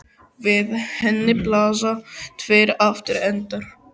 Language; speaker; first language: Icelandic; native; Icelandic